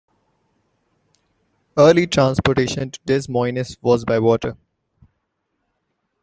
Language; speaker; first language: English; non-native, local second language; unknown